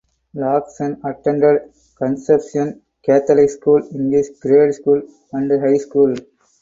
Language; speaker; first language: English; non-native, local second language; Tamil